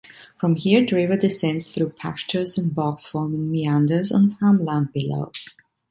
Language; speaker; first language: English; non-native, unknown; Italian